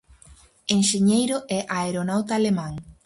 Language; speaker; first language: Galician; native; Galician